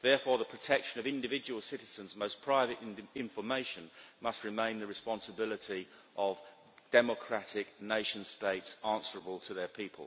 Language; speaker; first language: English; native; English